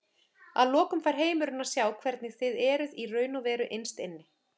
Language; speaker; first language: Icelandic; native; Icelandic